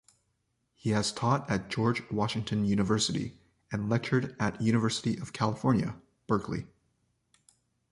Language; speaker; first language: English; native; English